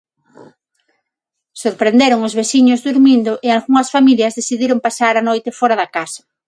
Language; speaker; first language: Galician; non-native, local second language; Spanish